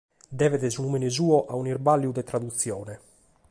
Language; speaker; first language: Sardinian; native; Sardinian